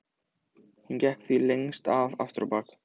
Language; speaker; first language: Icelandic; native; Icelandic